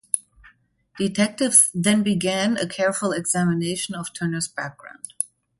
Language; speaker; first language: English; non-native, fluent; German